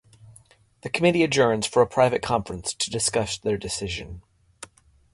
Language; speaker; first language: English; native; English